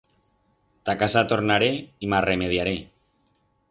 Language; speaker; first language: Aragonese; non-native, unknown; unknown